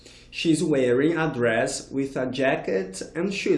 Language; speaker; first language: English; non-native, fluent; Portuguese